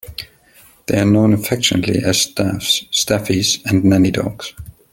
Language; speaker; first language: English; non-native, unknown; German